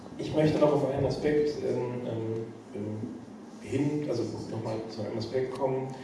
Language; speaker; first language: German; native; German